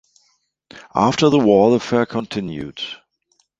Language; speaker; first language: English; non-native, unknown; German